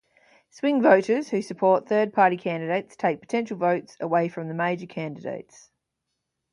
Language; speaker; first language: English; native; English